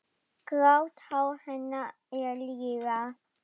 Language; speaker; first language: Icelandic; non-native, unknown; German